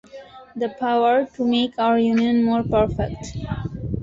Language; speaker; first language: English; non-native, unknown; Bangla